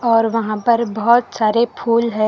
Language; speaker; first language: Hindi; non-native, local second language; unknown